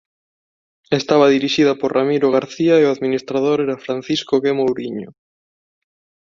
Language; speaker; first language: Galician; non-native, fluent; Spanish